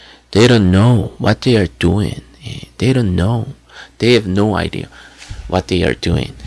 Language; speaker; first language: English; non-native, fluent; Korean